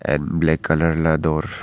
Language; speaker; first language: Hindi; non-native, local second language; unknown